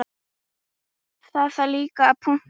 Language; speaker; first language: Icelandic; native; Icelandic